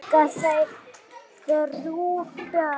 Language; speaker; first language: Icelandic; native; Icelandic